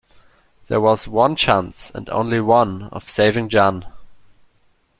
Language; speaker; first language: English; non-native, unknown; German